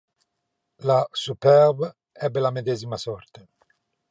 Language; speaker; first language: Italian; non-native, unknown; Norwegian